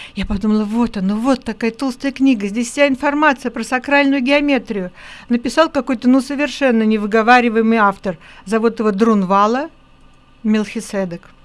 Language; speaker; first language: Russian; native; Russian